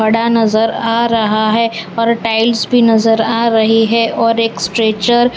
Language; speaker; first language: Hindi; non-native, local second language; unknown